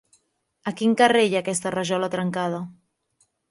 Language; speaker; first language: Catalan; native; Catalan